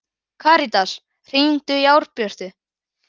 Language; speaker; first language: Icelandic; native; Icelandic